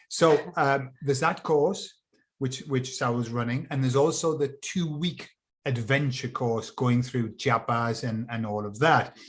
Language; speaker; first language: English; native; English